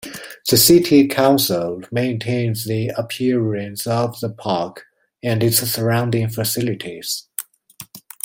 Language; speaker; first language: English; non-native, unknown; Chinese